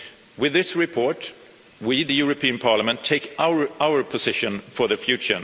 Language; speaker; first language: English; non-native, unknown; Swedish